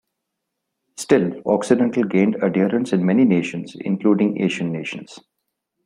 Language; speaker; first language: English; non-native, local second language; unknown